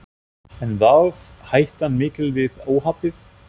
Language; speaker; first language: Icelandic; non-native, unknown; German